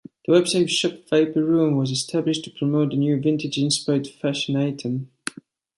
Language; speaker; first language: English; non-native, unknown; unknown